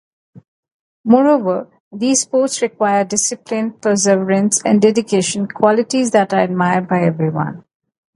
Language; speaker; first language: English; non-native, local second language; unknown